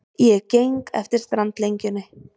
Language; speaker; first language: Icelandic; native; Icelandic